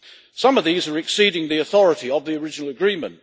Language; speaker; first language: English; native; English